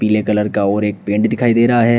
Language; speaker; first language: Hindi; native; Hindi